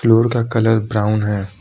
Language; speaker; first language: Hindi; non-native, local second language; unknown